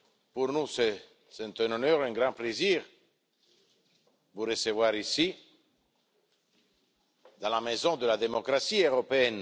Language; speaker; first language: French; non-native, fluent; Italian